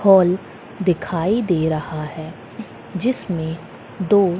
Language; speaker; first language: Hindi; native; Hindi